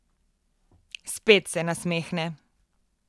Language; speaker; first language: Slovenian; native; Slovenian